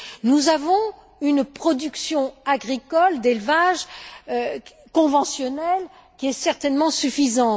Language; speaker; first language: French; native; French